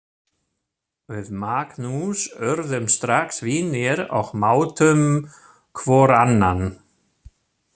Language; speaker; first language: Icelandic; non-native, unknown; German